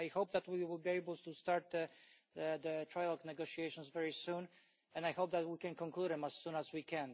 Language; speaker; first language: English; non-native, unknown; Polish